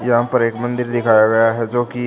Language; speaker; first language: Hindi; native; Hindi